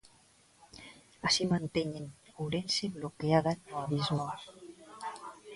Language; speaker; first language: Galician; non-native, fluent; Spanish